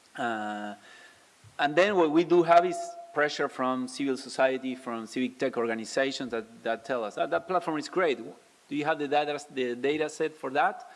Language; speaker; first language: English; non-native, fluent; Spanish